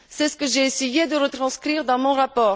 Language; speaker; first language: French; non-native, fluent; Bulgarian